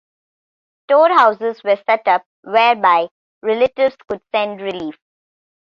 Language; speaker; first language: English; non-native, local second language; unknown